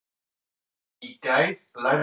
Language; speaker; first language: Icelandic; non-native, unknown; French